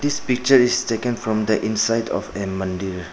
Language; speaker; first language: English; non-native, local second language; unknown